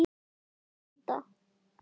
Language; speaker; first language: Icelandic; native; Icelandic